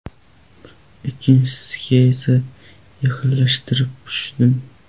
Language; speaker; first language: Uzbek; non-native, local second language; Kara-Kalpak